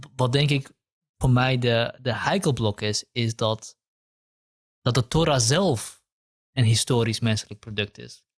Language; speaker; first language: Dutch; early bilingual, other home language; Kurdish